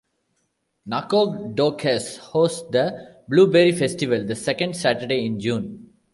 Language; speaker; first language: English; non-native, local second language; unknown